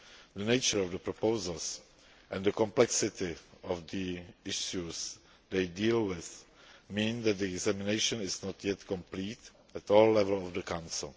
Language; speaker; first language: English; non-native, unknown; Czech